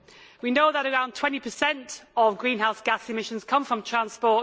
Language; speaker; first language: English; native; English